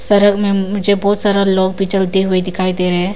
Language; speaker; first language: Hindi; non-native, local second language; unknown